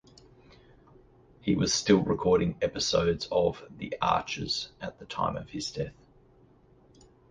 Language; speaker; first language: English; native; English